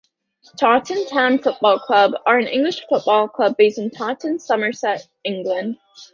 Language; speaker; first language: English; native; English